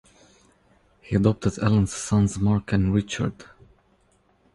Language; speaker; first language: English; non-native, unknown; Croatian